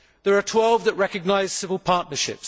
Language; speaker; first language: English; native; English